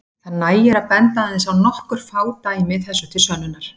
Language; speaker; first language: Icelandic; native; Icelandic